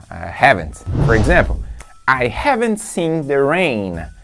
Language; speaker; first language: English; non-native, fluent; Portuguese